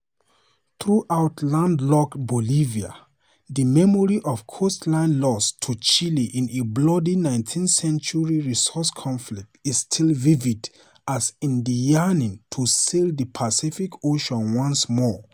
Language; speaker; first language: English; non-native, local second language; Hausa